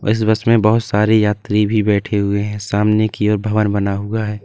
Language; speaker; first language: Hindi; native; Hindi